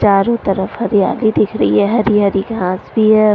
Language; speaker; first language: Hindi; native; Hindi